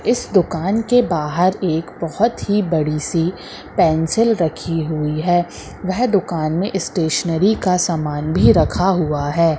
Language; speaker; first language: Hindi; native; Hindi